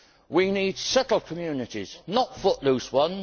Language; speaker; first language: English; native; English